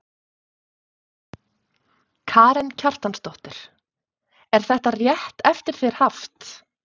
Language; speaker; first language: Icelandic; native; Icelandic